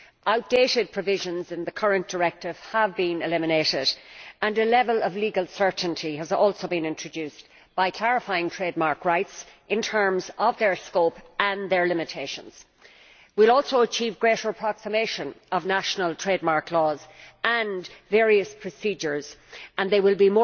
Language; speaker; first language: English; native; English